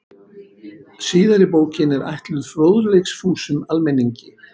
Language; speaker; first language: Icelandic; native; Icelandic